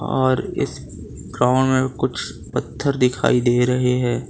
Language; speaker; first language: Hindi; non-native, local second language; Gujarati